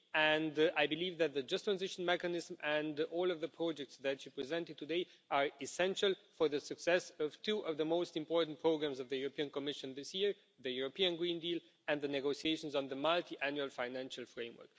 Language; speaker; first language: English; non-native, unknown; Romanian